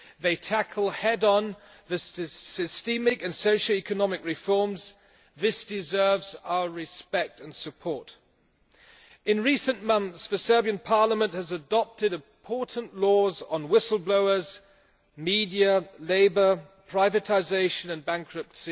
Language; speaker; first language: English; non-native, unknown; German